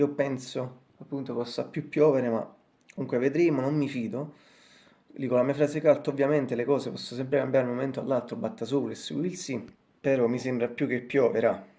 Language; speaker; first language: Italian; native; Italian